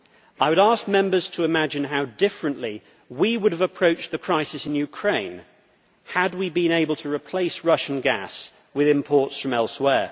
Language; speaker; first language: English; native; English